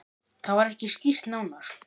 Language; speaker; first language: Icelandic; native; Icelandic